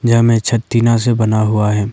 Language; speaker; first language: Hindi; non-native, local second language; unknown